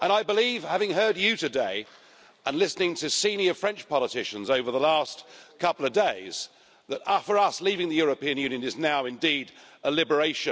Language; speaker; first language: English; native; English